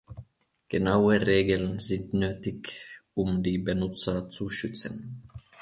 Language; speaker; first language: German; non-native, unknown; Finnish